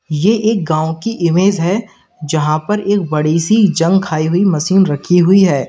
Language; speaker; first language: Hindi; native; Hindi